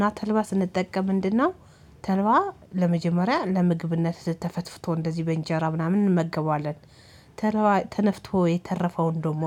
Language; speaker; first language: Amharic; native; Amharic